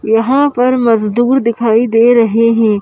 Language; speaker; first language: Hindi; native; Hindi